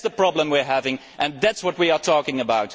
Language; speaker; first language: English; non-native, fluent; Dutch